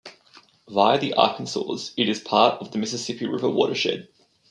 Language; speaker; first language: English; native; English